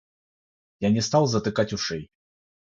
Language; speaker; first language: Russian; non-native, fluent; Georgian